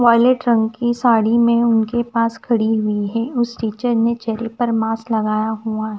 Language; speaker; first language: Hindi; non-native, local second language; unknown